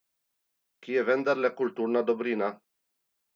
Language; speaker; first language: Slovenian; native; Slovenian